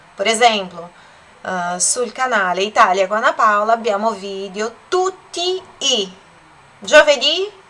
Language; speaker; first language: Italian; non-native, fluent; Portuguese